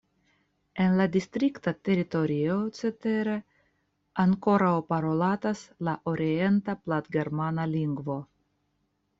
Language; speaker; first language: Esperanto; non-native, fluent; Russian